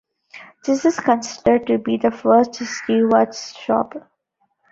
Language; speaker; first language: English; non-native, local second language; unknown